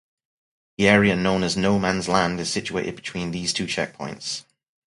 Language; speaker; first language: English; native; English